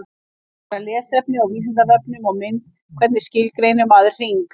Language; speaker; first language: Icelandic; native; Icelandic